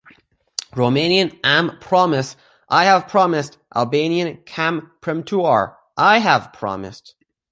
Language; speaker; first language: English; native; English